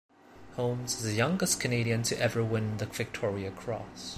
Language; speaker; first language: English; non-native, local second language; Cantonese